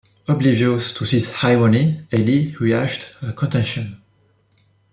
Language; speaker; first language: English; non-native, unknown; French